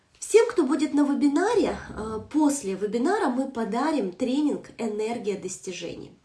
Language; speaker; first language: Russian; native; Russian